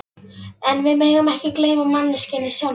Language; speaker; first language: Icelandic; non-native, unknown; Polish